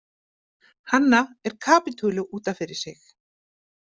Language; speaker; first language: Icelandic; native; Icelandic